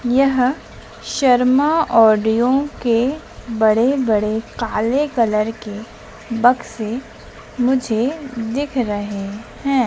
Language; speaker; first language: Hindi; native; Hindi